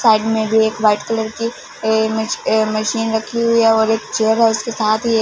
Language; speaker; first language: Hindi; non-native, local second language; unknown